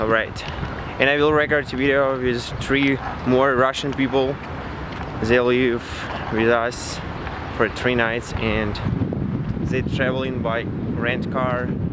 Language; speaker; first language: English; non-native, learner; Russian